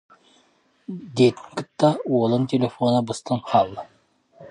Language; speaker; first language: Yakut; native; Yakut